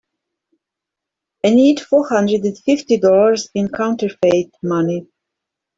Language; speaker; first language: English; native; English